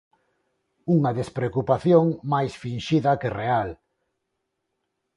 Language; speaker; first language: Galician; non-native, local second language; Spanish